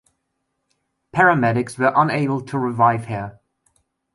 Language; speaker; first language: English; non-native, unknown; German